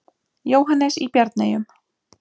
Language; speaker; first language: Icelandic; native; Icelandic